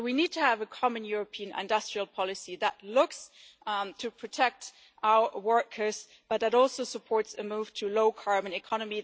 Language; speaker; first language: English; non-native, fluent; German